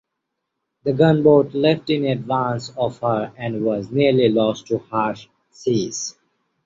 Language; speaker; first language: English; non-native, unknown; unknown